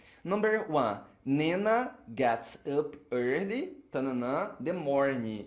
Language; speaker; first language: English; non-native, fluent; Portuguese